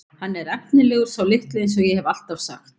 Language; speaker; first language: Icelandic; native; Icelandic